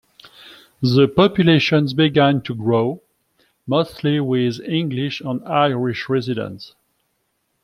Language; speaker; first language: English; non-native, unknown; French